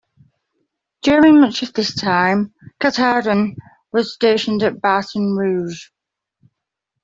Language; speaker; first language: English; native; English